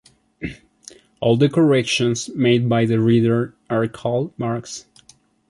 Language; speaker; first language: English; non-native, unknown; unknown